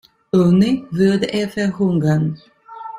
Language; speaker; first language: German; non-native, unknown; Italian